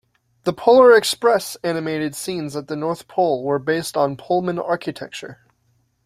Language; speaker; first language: English; native; English